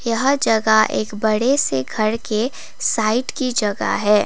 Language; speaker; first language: Hindi; non-native, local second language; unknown